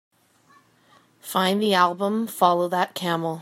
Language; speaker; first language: English; native; English